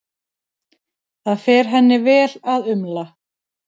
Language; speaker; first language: Icelandic; native; Icelandic